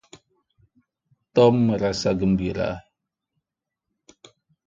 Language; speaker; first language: Indonesian; non-native, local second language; Achinese